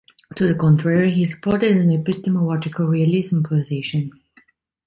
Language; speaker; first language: English; non-native, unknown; Italian